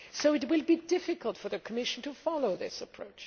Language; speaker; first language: English; non-native, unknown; German